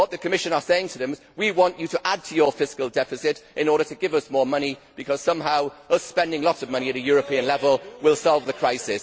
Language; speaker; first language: English; native; English